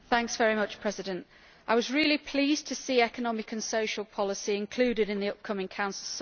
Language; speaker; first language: English; native; English